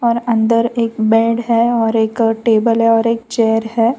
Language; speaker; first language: Hindi; non-native, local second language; Gujarati